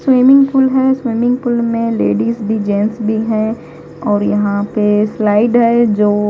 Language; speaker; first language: Hindi; non-native, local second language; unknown